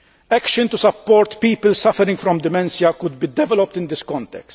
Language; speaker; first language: English; non-native, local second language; Maltese